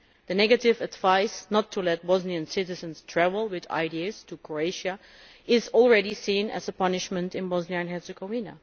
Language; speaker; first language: English; non-native, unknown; Dutch